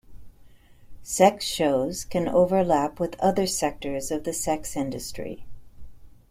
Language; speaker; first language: English; native; English